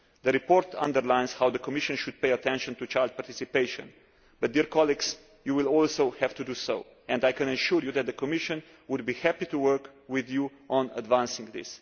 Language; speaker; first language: English; non-native, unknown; Slovenian